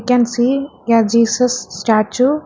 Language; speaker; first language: English; non-native, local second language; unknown